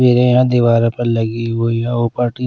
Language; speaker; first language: Hindi; non-native, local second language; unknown